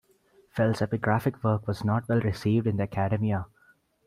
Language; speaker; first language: English; non-native, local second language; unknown